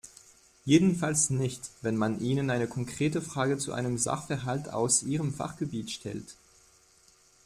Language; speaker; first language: German; non-native, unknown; French